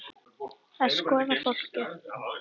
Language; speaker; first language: Icelandic; native; Icelandic